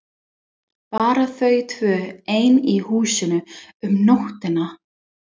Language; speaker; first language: Icelandic; non-native, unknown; English